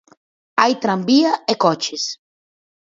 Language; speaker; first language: Galician; native; Galician